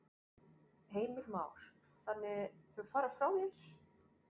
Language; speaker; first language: Icelandic; non-native, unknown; French